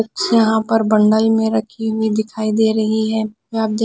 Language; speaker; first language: Hindi; non-native, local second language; Punjabi